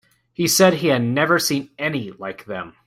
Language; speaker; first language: English; native; English